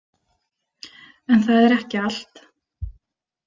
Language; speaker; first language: Icelandic; native; Icelandic